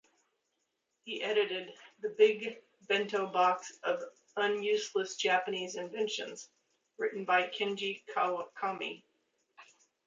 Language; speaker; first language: English; native; English